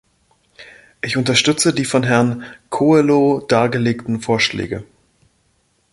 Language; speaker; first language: German; native; German